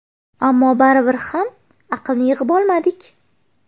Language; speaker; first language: Uzbek; native; Uzbek